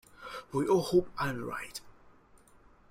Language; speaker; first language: English; non-native, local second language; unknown